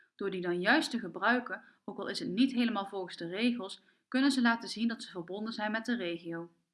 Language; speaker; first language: Dutch; native; Dutch